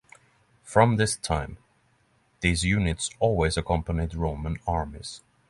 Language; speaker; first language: English; non-native, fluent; Norwegian